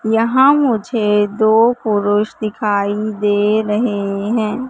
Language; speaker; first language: Hindi; native; Hindi